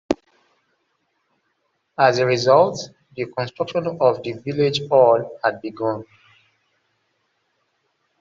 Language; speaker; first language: English; native; English